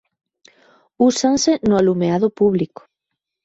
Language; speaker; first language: Galician; native; Galician